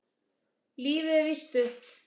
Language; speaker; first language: Icelandic; native; Icelandic